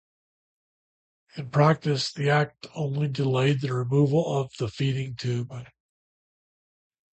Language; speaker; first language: English; native; English